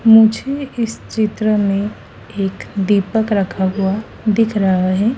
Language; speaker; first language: Hindi; native; Hindi